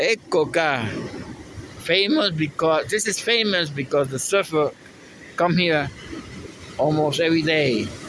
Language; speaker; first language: English; non-native, local second language; Spanish